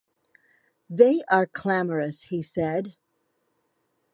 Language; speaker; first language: English; native; English